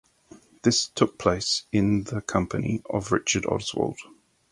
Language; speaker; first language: English; native; English